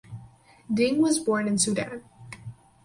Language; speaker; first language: English; native; English